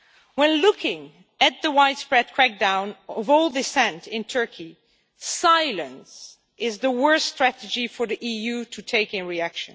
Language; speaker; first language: English; non-native, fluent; Dutch